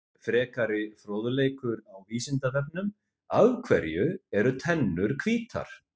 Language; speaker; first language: Icelandic; native; Icelandic